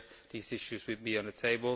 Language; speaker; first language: English; non-native, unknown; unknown